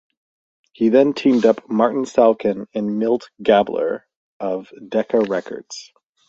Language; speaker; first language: English; native; English